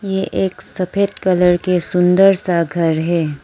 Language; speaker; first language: Hindi; non-native, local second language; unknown